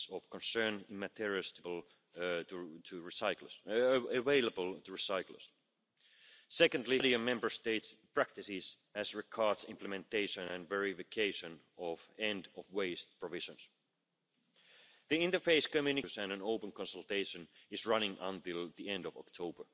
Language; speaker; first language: English; native; English